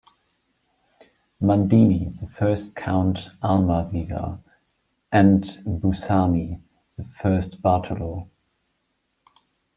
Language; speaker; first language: English; non-native, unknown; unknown